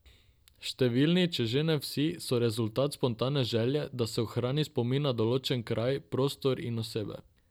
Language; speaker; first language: Slovenian; non-native, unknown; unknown